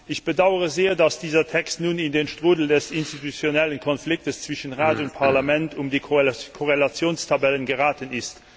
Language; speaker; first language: German; non-native, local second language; Luxembourgish